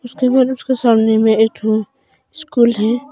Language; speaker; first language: Hindi; non-native, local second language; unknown